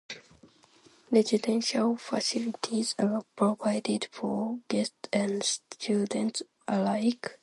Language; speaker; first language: English; non-native, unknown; Japanese